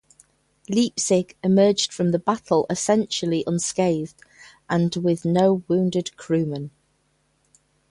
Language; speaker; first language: English; native; English